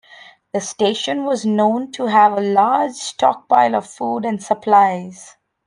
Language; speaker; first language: English; non-native, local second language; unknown